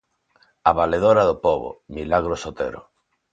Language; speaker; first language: Galician; non-native, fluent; Spanish